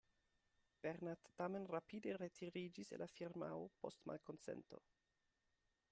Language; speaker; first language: Esperanto; non-native, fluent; German